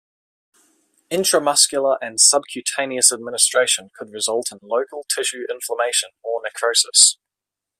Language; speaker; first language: English; native; English